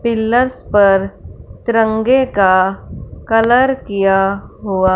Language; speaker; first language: Hindi; non-native, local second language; Punjabi